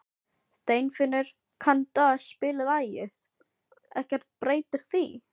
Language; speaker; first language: Icelandic; non-native, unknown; Filipino